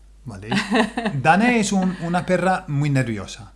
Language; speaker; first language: Spanish; non-native, fluent; English